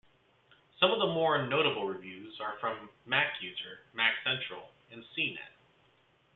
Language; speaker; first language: English; native; English